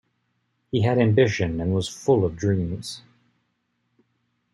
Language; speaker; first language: English; native; English